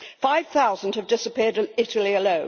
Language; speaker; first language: English; native; English